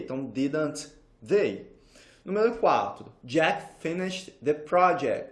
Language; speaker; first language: English; non-native, fluent; Portuguese